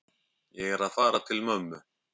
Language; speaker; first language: Icelandic; native; Icelandic